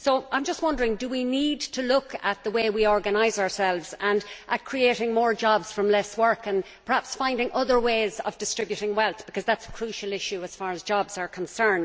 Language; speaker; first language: English; native; English